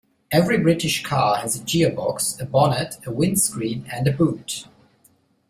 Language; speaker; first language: English; non-native, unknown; German